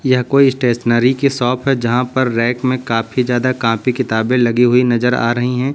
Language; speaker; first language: Hindi; native; Hindi